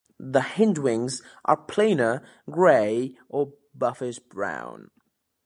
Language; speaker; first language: English; native; English